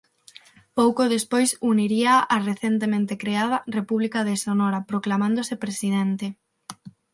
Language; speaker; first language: Galician; non-native, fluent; Spanish